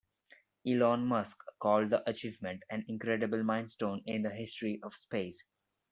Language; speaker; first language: English; non-native, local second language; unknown